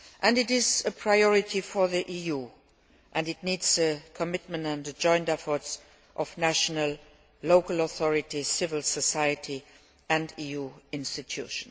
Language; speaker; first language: English; non-native, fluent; Luxembourgish